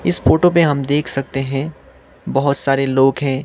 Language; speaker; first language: Hindi; non-native, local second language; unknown